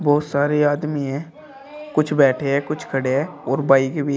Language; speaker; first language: Hindi; native; Hindi